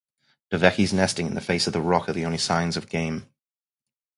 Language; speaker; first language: English; native; English